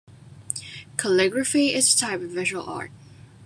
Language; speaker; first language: English; non-native, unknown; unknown